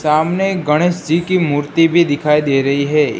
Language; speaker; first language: Hindi; non-native, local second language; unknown